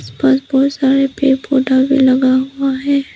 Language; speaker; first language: Hindi; non-native, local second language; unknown